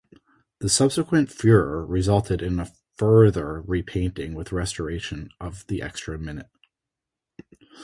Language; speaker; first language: English; native; English